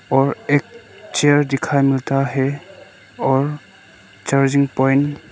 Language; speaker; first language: Hindi; early bilingual, other home language; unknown